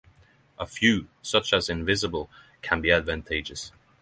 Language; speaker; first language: English; non-native, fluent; Norwegian